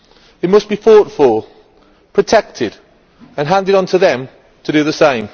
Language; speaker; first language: English; native; English